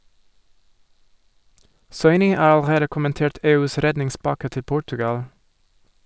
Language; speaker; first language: Norwegian; non-native, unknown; Portuguese